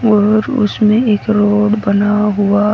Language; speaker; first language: Hindi; native; Hindi